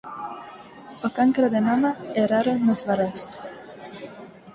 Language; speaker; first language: Galician; non-native, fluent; Spanish